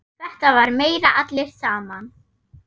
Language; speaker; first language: Icelandic; non-native, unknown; German